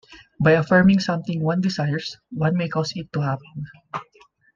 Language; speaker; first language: English; non-native, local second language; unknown